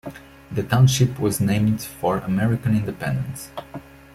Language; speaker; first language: English; non-native, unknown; Portuguese